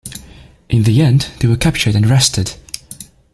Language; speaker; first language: English; native; English